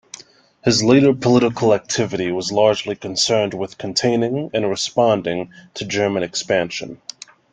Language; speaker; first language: English; native; English